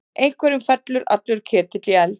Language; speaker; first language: Icelandic; native; Icelandic